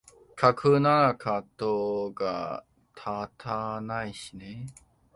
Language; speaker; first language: Japanese; non-native, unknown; Chinese